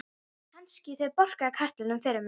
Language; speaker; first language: Icelandic; non-native, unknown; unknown